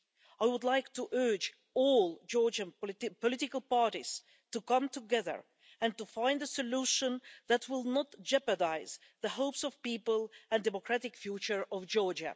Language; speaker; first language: English; non-native, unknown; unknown